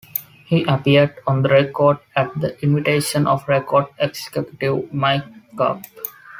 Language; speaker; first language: English; non-native, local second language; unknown